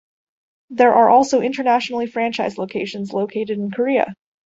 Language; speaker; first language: English; native; English